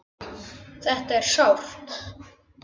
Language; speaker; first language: Icelandic; native; Icelandic